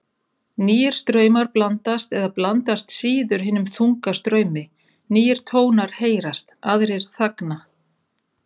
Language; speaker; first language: Icelandic; native; Icelandic